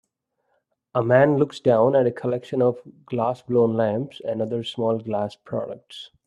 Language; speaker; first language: English; non-native, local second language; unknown